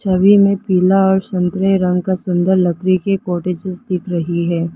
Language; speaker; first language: Hindi; non-native, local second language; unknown